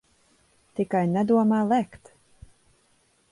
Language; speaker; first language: Latvian; early bilingual, heritage; Latvian